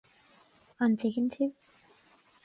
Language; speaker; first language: Irish; non-native, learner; English